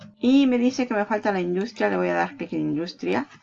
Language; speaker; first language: Spanish; native; Spanish